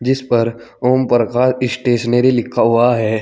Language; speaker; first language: Hindi; native; Hindi